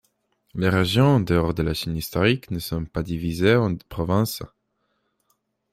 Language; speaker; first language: French; non-native, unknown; Polish